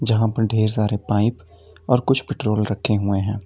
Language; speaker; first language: Hindi; native; Hindi